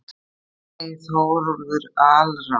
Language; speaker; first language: Icelandic; native; Icelandic